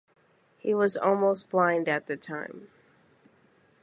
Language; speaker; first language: English; native; English